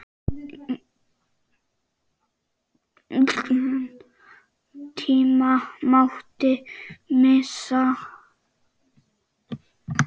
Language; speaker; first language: Icelandic; non-native, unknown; Czech